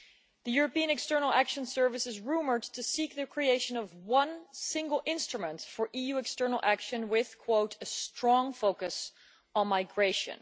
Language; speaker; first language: English; non-native, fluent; Dutch